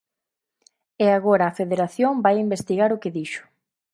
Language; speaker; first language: Galician; native; Galician